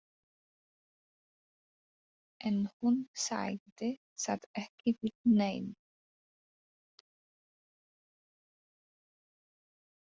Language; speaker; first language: Icelandic; non-native, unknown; Polish